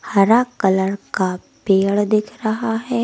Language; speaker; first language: Hindi; native; Hindi